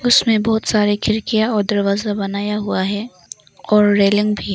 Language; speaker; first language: Hindi; non-native, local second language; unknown